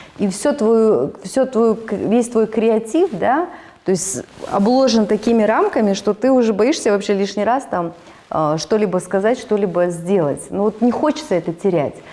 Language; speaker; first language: Russian; native; Russian